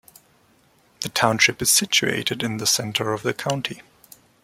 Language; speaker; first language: English; non-native, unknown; German